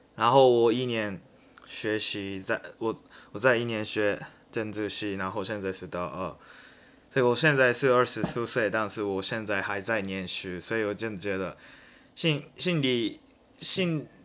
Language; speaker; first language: Chinese; non-native, fluent; Japanese